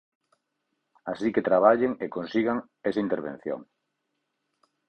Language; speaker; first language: Galician; native; Galician